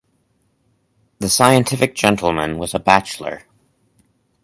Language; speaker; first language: English; native; English